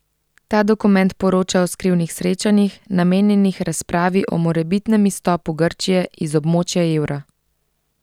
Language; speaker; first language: Slovenian; native; Slovenian